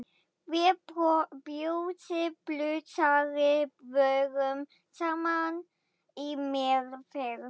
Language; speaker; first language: Icelandic; non-native, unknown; German